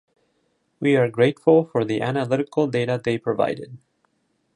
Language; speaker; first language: English; non-native, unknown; Japanese